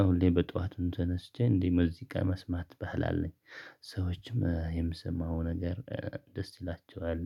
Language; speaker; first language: Amharic; non-native, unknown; Tigrinya